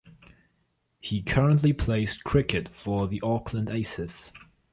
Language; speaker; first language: English; non-native, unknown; German